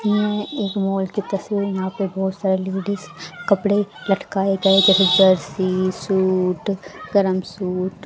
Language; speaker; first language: Hindi; native; Hindi